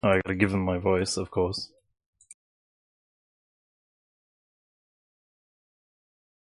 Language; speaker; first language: English; non-native, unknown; Czech